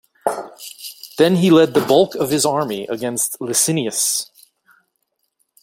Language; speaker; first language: English; native; English